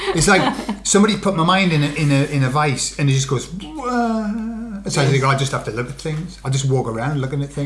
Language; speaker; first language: English; native; English